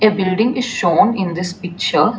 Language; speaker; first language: English; non-native, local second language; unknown